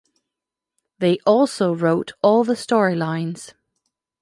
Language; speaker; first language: English; non-native, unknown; French